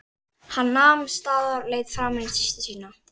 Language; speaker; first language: Icelandic; native; Icelandic